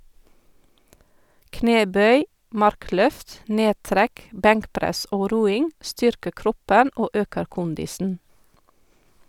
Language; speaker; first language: Norwegian; non-native, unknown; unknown